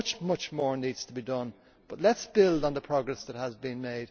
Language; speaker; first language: English; native; English